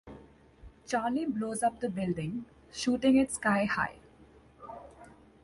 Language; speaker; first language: English; non-native, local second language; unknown